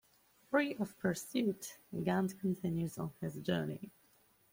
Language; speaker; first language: English; native; English